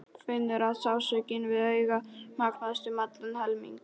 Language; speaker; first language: Icelandic; non-native, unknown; Polish